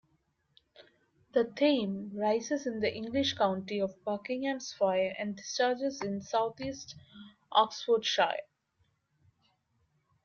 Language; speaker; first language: English; non-native, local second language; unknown